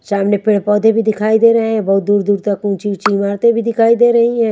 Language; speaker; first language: Hindi; native; Hindi